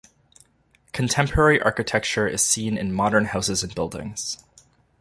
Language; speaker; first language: English; native; English